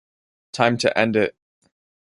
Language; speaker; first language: English; native; English